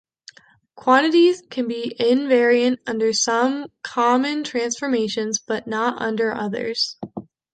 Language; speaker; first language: English; native; English